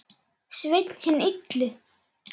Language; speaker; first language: Icelandic; native; Icelandic